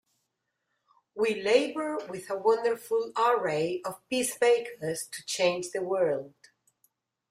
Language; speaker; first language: English; non-native, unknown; Spanish